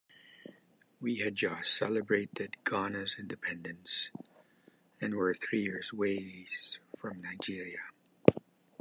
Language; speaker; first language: English; non-native, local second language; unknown